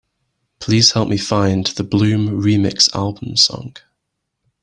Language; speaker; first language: English; native; English